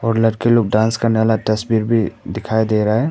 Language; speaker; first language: Hindi; non-native, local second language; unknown